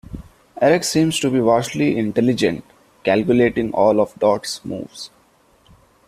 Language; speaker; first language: English; non-native, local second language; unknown